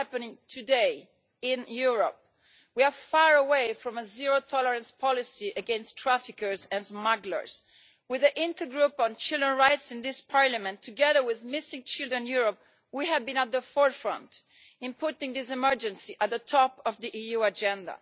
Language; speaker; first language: English; non-native, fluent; Italian